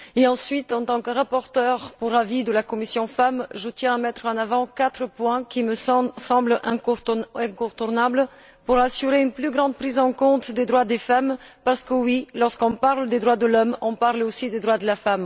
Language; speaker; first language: French; non-native, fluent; Bulgarian